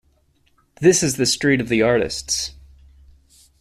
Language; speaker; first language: English; native; English